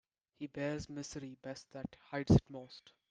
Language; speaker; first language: English; non-native, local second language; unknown